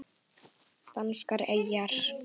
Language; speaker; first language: Icelandic; native; Icelandic